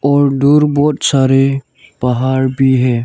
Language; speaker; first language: Hindi; non-native, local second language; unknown